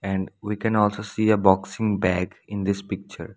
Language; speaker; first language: English; non-native, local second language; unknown